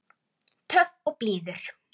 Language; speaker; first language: Icelandic; native; Icelandic